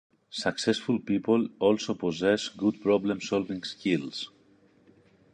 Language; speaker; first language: English; non-native, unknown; Greek